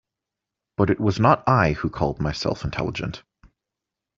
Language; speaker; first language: English; native; English